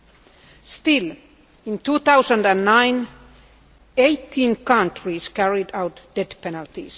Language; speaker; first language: English; non-native, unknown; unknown